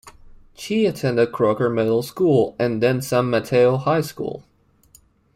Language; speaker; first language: English; non-native, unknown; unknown